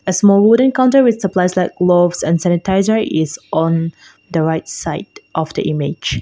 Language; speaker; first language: English; non-native, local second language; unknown